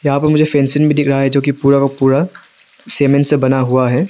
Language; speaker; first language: Hindi; non-native, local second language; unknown